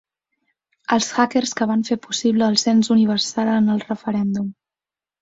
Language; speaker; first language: Catalan; native; Catalan